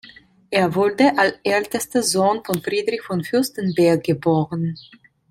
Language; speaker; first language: German; non-native, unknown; Italian